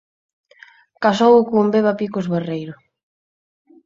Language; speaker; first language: Galician; native; Galician